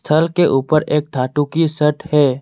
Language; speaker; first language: Hindi; non-native, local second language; Assamese